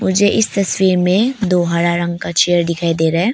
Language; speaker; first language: Hindi; non-native, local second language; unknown